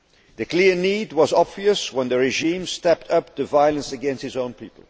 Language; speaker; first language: English; non-native, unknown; Dutch